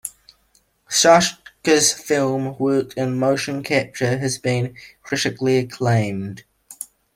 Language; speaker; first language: English; native; English